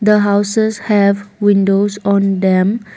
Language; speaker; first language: English; non-native, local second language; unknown